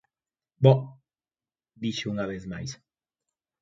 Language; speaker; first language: Galician; native; Galician